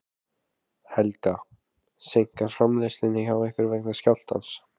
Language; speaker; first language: Icelandic; native; Icelandic